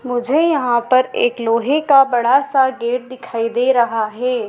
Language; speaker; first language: Hindi; native; Hindi